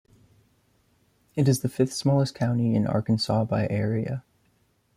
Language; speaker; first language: English; native; English